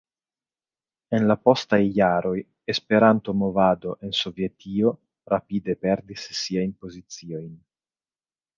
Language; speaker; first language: Esperanto; non-native, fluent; Italian